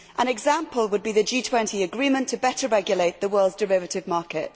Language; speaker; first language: English; native; English